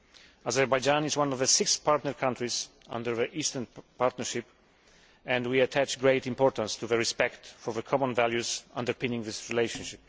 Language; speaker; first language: English; non-native, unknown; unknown